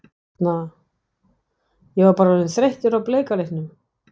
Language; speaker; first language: Icelandic; non-native, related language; Danish